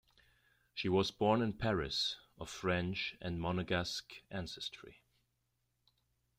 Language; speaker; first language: English; non-native, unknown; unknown